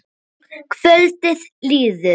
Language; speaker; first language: Icelandic; native; Icelandic